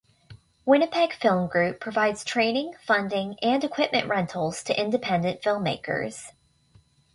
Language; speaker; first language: English; native; English